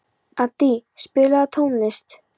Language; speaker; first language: Icelandic; non-native, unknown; Polish